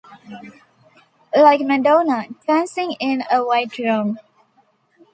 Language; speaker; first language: English; non-native, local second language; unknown